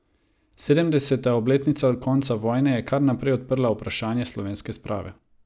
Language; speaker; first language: Slovenian; non-native, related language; Croatian